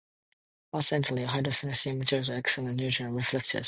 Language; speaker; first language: English; non-native, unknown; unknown